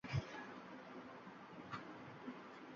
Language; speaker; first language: English; non-native, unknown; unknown